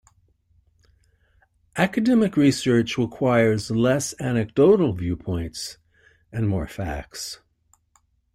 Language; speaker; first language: English; native; English